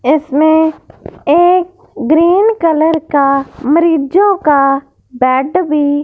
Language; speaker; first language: Hindi; non-native, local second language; Punjabi